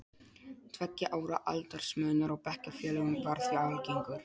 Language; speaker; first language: Icelandic; non-native, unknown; Polish